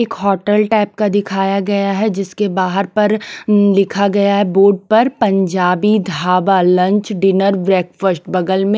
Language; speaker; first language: Hindi; non-native, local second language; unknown